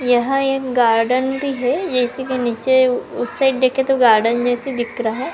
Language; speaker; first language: Hindi; non-native, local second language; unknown